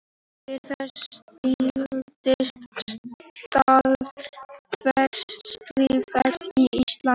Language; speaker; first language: Icelandic; native; Icelandic